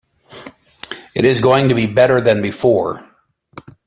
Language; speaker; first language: English; native; English